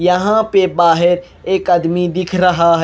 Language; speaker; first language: Hindi; non-native, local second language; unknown